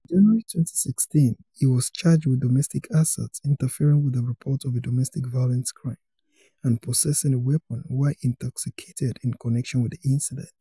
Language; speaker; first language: English; non-native, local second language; Yoruba